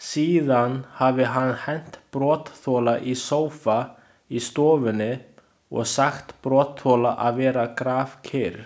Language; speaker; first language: Icelandic; non-native, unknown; Chinese